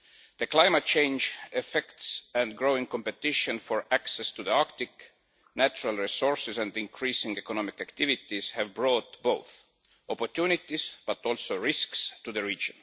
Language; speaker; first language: English; non-native, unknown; Estonian